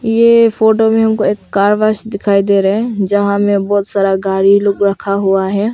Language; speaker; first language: Hindi; early bilingual, other home language; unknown